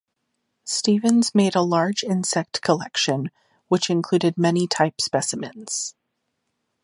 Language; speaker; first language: English; native; English